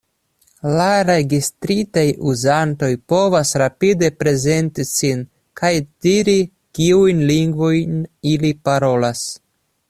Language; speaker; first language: Esperanto; non-native, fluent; Russian